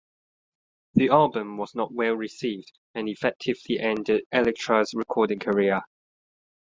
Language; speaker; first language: English; non-native, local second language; Cantonese